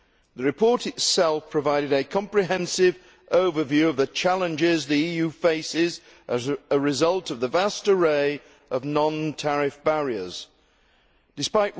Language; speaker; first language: English; native; English